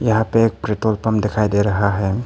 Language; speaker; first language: Hindi; non-native, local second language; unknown